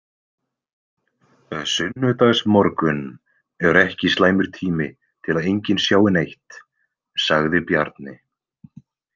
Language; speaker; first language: Icelandic; native; Icelandic